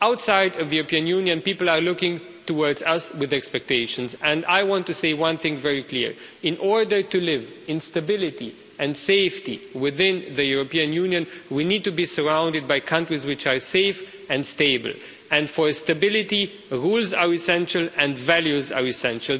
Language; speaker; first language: English; non-native, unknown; Romanian